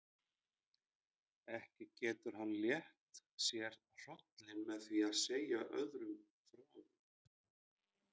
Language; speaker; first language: Icelandic; native; Icelandic